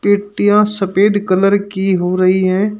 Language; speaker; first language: Hindi; native; Hindi